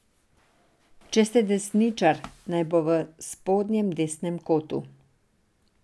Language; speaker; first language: Slovenian; non-native, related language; Serbian